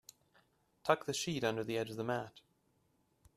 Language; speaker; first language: English; native; English